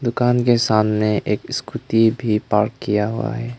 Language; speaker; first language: Hindi; non-native, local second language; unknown